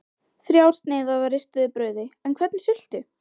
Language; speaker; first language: Icelandic; native; Icelandic